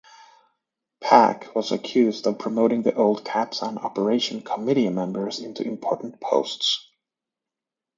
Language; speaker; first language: English; native; English